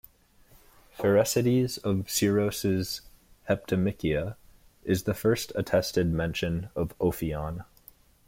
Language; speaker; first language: English; native; English